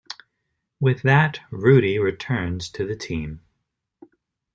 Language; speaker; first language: English; native; English